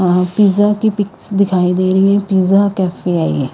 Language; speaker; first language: Hindi; native; Hindi